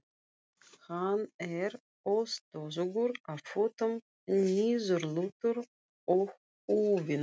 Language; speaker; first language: Icelandic; non-native, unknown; Russian